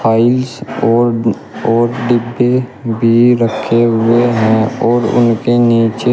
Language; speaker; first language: Hindi; native; Hindi